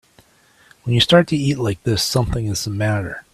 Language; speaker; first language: English; native; English